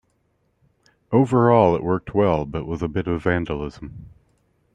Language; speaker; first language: English; native; English